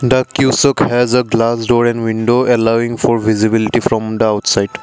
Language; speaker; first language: English; non-native, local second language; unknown